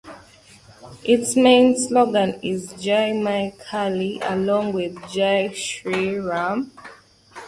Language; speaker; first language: English; native; English